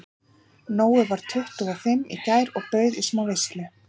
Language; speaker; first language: Icelandic; native; Icelandic